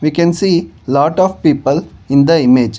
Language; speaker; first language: English; non-native, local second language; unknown